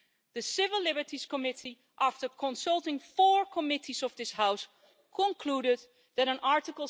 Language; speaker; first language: English; non-native, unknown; Dutch